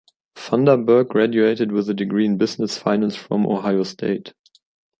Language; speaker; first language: English; non-native, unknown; German